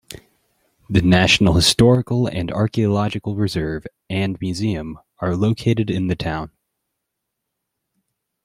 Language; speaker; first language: English; native; English